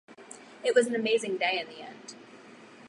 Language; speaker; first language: English; native; English